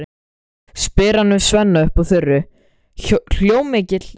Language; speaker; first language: Icelandic; native; Icelandic